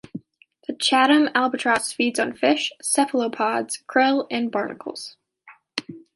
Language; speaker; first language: English; native; English